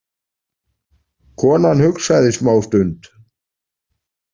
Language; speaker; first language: Icelandic; native; Icelandic